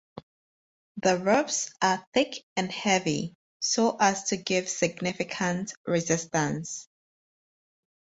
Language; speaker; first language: English; native; English